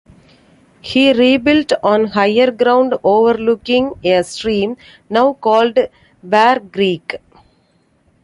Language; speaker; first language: English; non-native, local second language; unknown